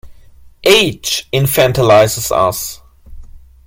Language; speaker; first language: English; non-native, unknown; German